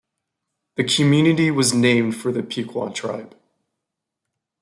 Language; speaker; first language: English; native; English